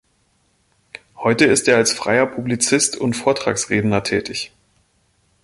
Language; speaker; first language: German; native; German